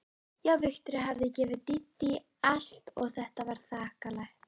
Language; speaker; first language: Icelandic; native; Icelandic